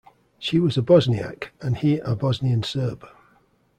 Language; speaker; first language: English; native; English